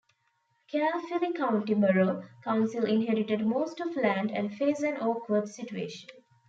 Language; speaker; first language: English; non-native, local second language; Tamil